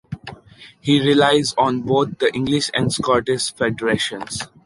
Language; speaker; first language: English; non-native, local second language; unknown